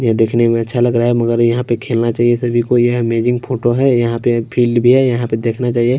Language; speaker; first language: Hindi; non-native, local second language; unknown